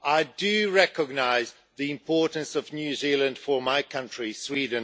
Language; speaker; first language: English; non-native, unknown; Swedish